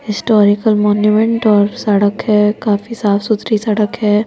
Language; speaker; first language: Hindi; native; Hindi